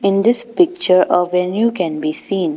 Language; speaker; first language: English; non-native, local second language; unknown